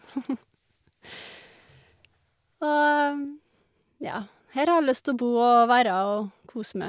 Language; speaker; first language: Norwegian; native; Norwegian